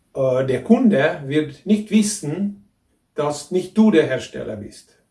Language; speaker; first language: German; non-native, fluent; Hungarian